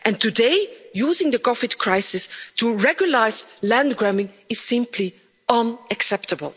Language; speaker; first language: English; non-native, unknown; Dutch